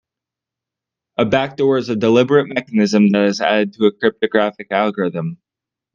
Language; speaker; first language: English; native; English